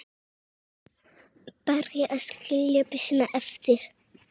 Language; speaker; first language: Icelandic; non-native, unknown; Czech